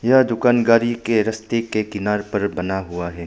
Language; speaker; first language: Hindi; non-native, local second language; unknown